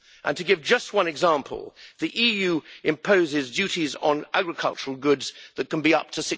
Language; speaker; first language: English; native; English